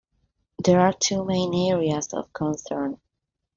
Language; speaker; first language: English; non-native, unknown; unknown